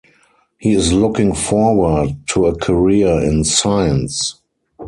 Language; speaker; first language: English; non-native, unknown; German